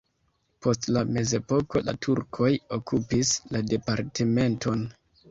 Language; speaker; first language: Esperanto; non-native, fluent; Kinyarwanda